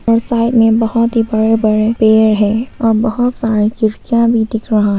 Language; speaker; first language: Hindi; non-native, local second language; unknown